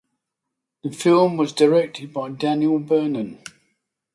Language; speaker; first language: English; native; English